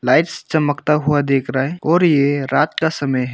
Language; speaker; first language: Hindi; non-native, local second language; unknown